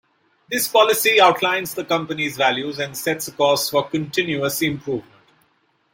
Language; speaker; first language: English; non-native, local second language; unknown